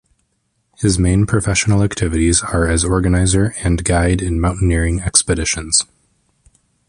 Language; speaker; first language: English; native; English